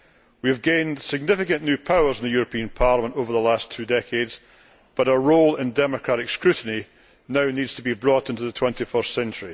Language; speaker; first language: English; native; English